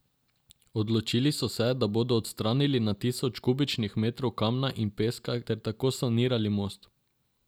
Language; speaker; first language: Slovenian; non-native, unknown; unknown